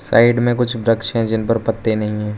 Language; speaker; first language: Hindi; non-native, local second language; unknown